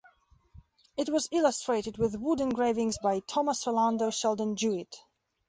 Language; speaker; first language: English; non-native, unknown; Belarusian